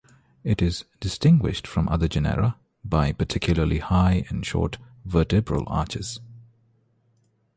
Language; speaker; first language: English; non-native, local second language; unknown